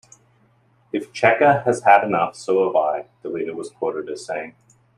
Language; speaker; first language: English; native; English